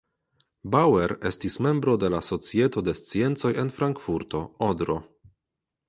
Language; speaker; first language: Esperanto; non-native, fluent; Polish